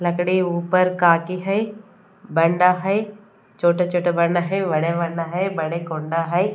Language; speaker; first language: Hindi; non-native, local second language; Punjabi